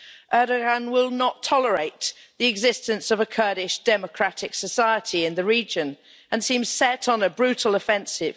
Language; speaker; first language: English; native; English